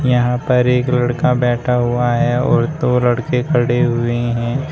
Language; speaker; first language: Hindi; native; Hindi